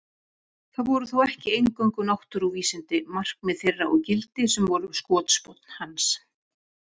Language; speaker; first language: Icelandic; native; Icelandic